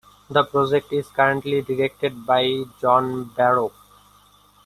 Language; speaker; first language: English; non-native, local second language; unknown